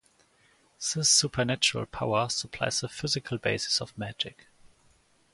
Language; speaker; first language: English; non-native, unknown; German